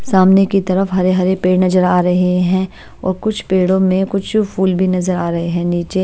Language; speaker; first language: Hindi; native; Hindi